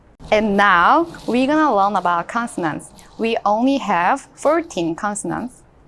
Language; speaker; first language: English; non-native, fluent; Korean